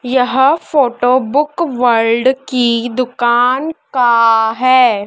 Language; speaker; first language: Hindi; native; Hindi